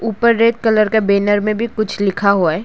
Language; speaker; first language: Hindi; non-native, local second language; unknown